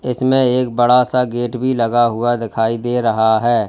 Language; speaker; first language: Hindi; native; Hindi